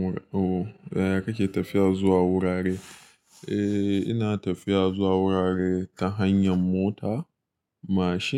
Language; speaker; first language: Hausa; native; Hausa